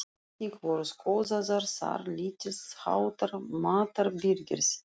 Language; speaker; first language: Icelandic; non-native, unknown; Russian